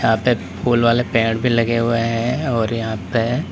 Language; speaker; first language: Hindi; native; Hindi